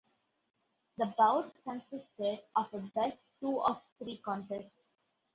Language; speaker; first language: English; non-native, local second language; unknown